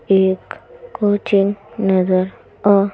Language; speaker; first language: Hindi; native; Hindi